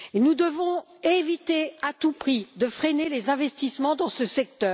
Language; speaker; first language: French; native; French